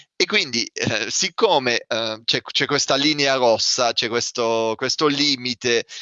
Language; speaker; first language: Italian; non-native, fluent; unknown